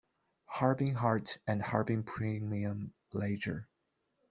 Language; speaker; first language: English; non-native, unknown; Chinese